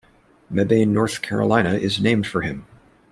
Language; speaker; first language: English; native; English